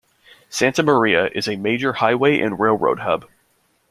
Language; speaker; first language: English; native; English